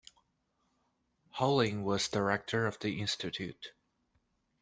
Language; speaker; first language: English; non-native, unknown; Chinese